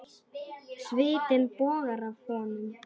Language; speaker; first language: Icelandic; non-native, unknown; Polish